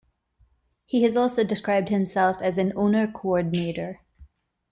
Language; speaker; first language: English; non-native, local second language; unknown